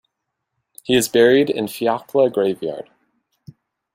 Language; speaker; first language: English; native; English